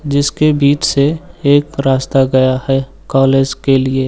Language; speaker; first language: Hindi; native; Hindi